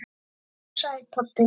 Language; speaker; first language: Icelandic; native; Icelandic